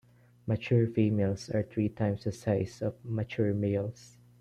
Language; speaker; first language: English; non-native, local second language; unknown